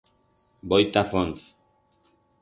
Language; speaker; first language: Aragonese; non-native, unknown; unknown